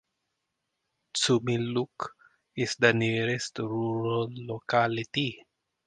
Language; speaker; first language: English; non-native, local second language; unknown